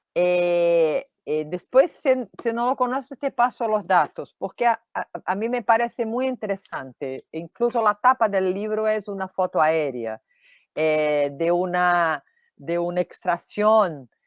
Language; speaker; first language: Spanish; non-native, related language; Portuguese